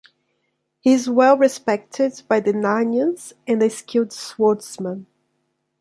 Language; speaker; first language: English; non-native, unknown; Portuguese